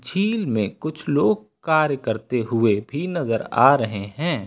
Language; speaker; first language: Hindi; native; Hindi